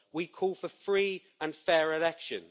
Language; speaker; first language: English; native; English